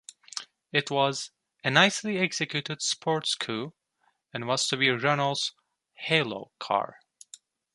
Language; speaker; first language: English; non-native, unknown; Turkish